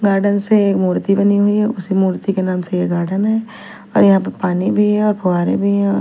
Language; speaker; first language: Hindi; non-native, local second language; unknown